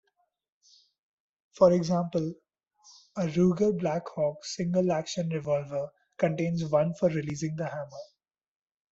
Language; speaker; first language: English; non-native, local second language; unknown